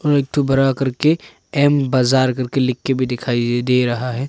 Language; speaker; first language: Hindi; non-native, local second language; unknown